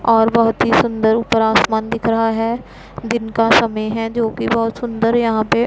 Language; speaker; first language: Hindi; non-native, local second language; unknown